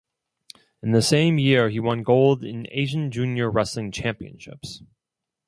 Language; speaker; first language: English; non-native, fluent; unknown